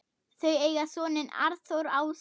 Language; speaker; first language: Icelandic; non-native, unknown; German